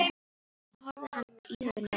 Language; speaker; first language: Icelandic; non-native, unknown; Filipino